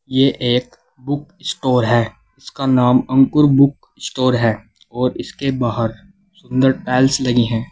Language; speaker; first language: Hindi; native; Hindi